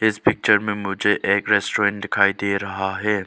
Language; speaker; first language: Hindi; non-native, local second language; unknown